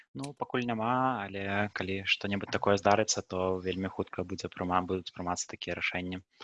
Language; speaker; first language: Belarusian; non-native, local second language; Russian